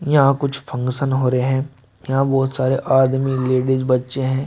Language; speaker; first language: Hindi; native; Hindi